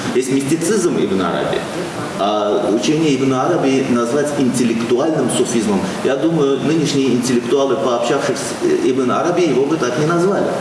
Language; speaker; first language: Russian; non-native, local second language; Azerbaijani